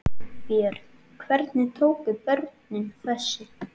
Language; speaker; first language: Icelandic; native; Icelandic